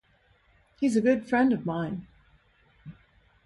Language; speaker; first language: English; native; English